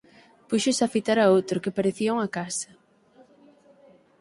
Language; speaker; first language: Galician; native; Galician